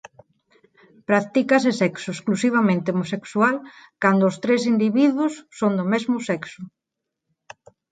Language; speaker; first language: Galician; non-native, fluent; Spanish